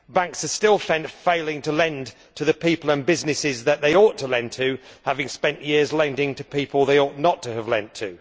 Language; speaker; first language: English; native; English